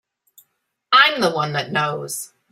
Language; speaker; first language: English; native; English